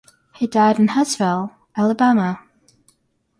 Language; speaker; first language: English; non-native, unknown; Russian